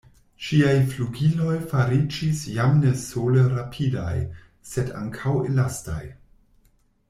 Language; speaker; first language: Esperanto; non-native, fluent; German